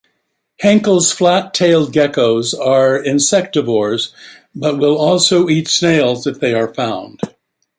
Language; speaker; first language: English; native; English